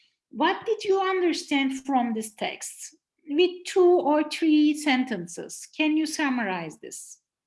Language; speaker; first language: English; non-native, fluent; Turkish